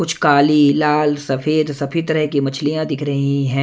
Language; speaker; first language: Hindi; non-native, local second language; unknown